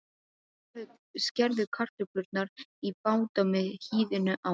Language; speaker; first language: Icelandic; non-native, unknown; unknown